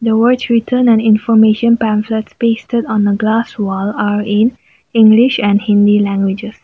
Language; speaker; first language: English; non-native, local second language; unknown